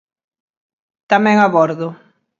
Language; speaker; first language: Galician; native; Galician